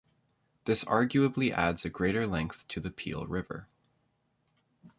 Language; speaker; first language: English; native; English